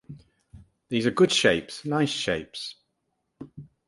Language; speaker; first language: English; native; English